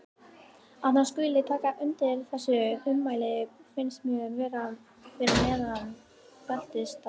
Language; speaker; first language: Icelandic; native; Icelandic